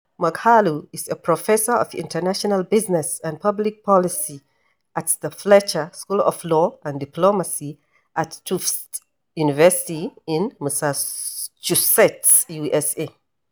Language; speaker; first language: English; non-native, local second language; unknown